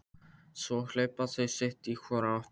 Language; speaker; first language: Icelandic; non-native, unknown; Polish